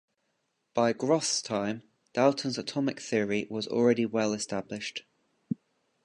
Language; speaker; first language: English; native; English